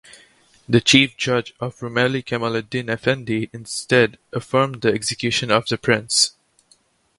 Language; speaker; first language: English; non-native, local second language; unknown